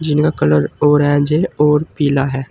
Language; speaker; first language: Hindi; native; Hindi